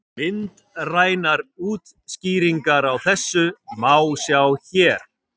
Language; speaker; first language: Icelandic; native; Icelandic